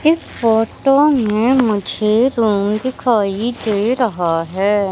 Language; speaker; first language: Hindi; native; Hindi